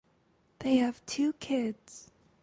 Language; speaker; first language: English; native; English